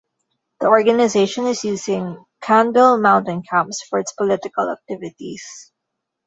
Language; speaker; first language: English; non-native, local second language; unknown